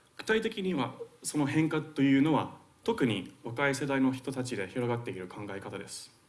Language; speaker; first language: Japanese; non-native, fluent; Finnish